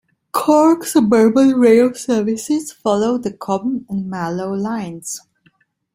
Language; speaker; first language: English; non-native, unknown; Italian